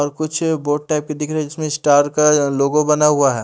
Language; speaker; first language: Hindi; native; Hindi